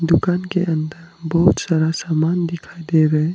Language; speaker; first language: Hindi; non-native, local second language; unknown